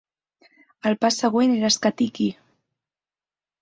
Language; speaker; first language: Catalan; native; Catalan